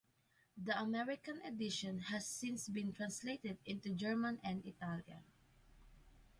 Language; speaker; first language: English; non-native, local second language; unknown